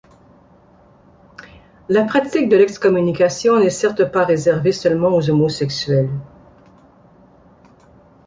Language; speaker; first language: French; native; French